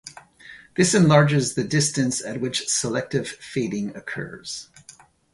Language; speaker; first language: English; native; English